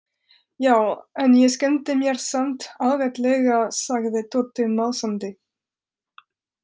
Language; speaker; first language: Icelandic; non-native, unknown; French